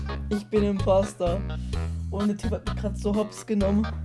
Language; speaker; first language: German; native; German